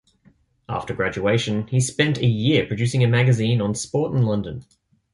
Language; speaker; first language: English; native; English